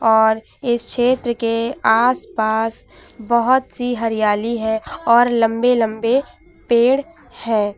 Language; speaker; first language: Hindi; native; Hindi